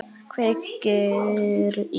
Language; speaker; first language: Icelandic; native; Icelandic